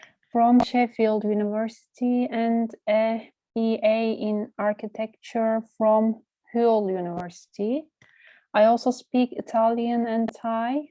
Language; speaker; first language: English; non-native, learner; Turkish